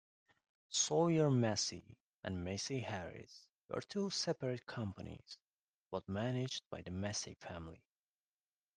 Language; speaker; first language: English; non-native, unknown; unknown